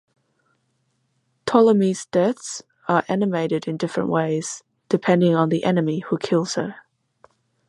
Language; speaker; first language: English; non-native, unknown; Chinese